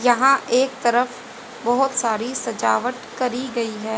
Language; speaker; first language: Hindi; native; Hindi